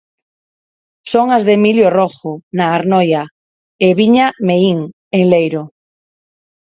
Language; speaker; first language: Galician; non-native, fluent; Spanish